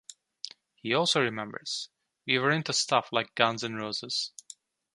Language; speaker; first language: English; non-native, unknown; Turkish